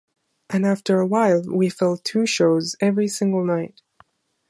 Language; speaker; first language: English; non-native, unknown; German